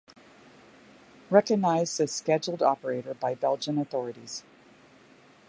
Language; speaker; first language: English; native; English